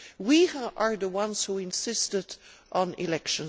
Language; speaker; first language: English; non-native, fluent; Dutch